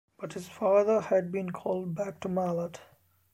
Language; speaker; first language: English; non-native, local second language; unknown